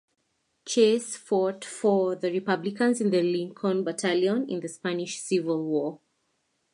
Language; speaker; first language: English; non-native, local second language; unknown